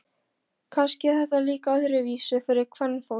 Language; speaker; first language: Icelandic; non-native, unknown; Polish